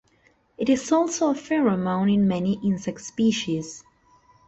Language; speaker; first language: English; non-native, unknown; Spanish